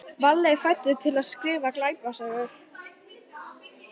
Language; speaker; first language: Icelandic; native; Icelandic